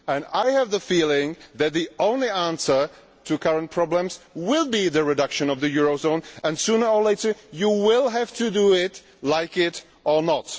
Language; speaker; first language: English; non-native, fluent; Czech